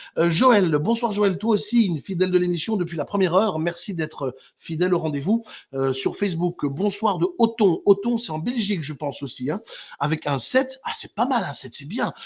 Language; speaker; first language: French; native; French